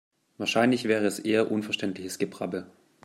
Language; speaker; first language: German; native; German